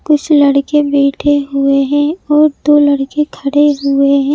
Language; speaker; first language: Hindi; native; Hindi